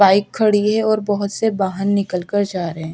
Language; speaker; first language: Hindi; native; Hindi